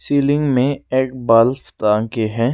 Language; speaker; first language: Hindi; non-native, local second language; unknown